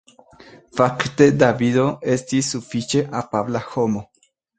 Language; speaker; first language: Esperanto; non-native, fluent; Spanish